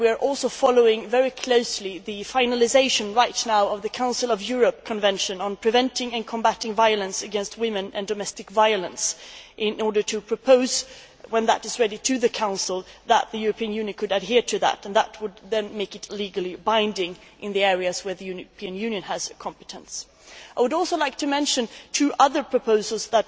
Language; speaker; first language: English; non-native, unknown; Swedish